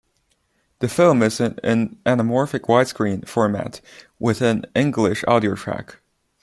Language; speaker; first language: English; non-native, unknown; Chinese